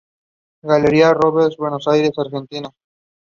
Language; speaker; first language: English; non-native, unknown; Spanish